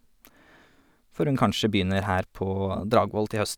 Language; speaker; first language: Norwegian; native; Norwegian